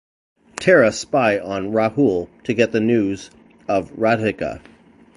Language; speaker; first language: English; native; English